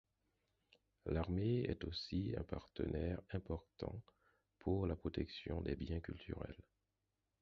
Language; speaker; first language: French; non-native, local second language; Haitian Creole